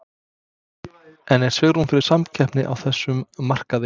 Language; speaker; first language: Icelandic; non-native, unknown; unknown